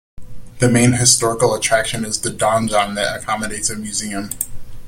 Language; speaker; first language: English; native; English